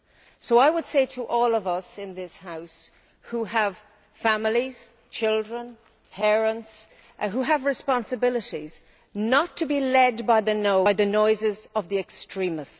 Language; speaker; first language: English; native; English